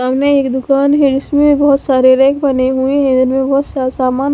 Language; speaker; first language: Hindi; native; Hindi